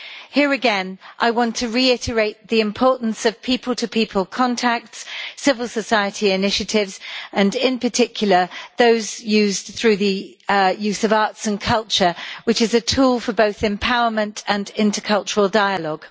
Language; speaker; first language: English; native; English